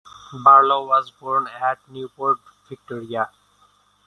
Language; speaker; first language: English; non-native, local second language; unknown